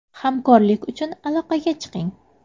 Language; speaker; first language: Uzbek; native; Uzbek